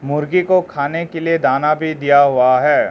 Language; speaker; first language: Hindi; non-native, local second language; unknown